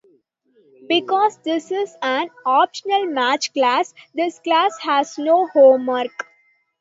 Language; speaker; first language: English; non-native, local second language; Tamil